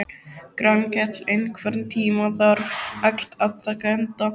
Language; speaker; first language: Icelandic; native; Icelandic